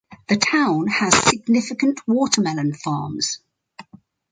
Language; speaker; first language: English; native; English